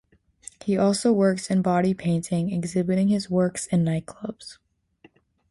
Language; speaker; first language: English; native; English